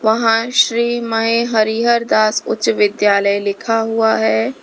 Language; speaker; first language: Hindi; native; Hindi